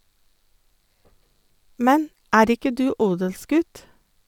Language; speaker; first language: Norwegian; non-native, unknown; English